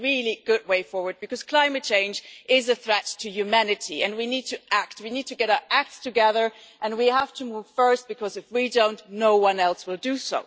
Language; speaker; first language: English; non-native, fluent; German